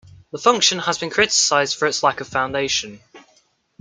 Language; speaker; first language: English; native; English